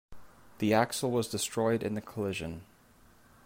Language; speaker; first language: English; native; English